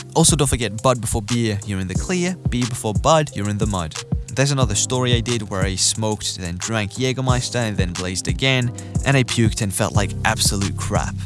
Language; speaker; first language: English; native; English